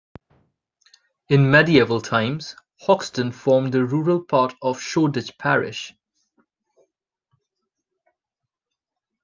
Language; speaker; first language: English; native; English